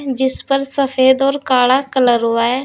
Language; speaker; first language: Hindi; native; Hindi